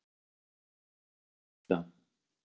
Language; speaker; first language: Icelandic; non-native, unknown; German